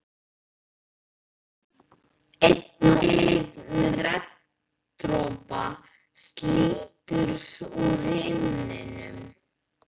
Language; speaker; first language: Icelandic; native; Icelandic